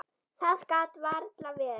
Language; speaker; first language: Icelandic; non-native, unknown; German